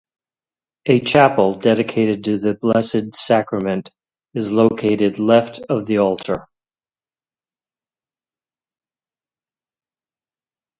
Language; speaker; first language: English; native; English